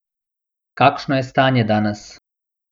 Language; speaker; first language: Slovenian; non-native, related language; Bosnian